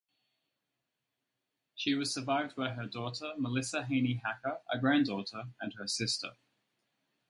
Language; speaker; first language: English; native; English